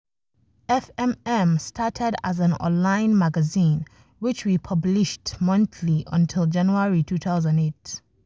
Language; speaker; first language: English; non-native, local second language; Hausa